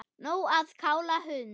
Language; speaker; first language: Icelandic; non-native, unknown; German